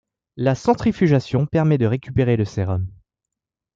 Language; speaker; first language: French; native; French